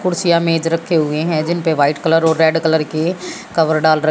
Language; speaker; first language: Hindi; native; Hindi